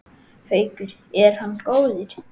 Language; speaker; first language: Icelandic; native; Icelandic